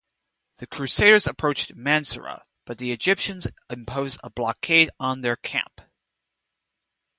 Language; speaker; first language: English; native; English